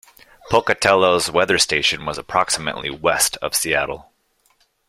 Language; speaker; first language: English; native; English